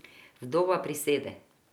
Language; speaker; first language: Slovenian; non-native, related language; Croatian